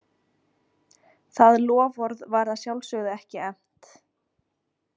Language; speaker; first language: Icelandic; native; Icelandic